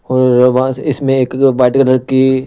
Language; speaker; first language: Hindi; non-native, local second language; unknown